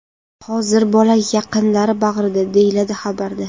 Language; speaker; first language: Uzbek; non-native, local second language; Kara-Kalpak